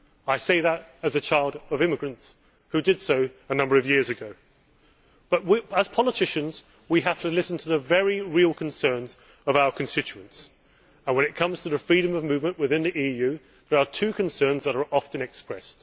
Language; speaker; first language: English; native; English